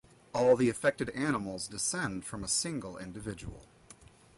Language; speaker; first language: English; native; English